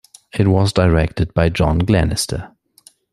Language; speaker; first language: English; non-native, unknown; German